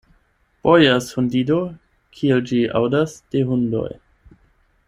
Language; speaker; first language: Esperanto; non-native, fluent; German